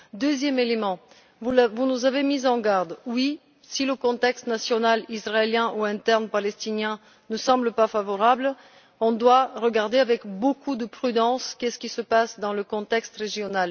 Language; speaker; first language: French; non-native, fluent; Bulgarian